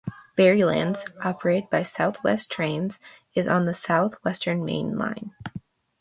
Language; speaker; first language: English; native; English